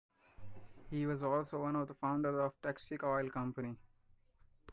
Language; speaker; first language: English; non-native, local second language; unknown